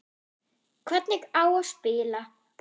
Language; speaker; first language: Icelandic; non-native, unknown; German